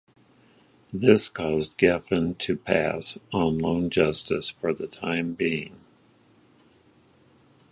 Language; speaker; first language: English; native; English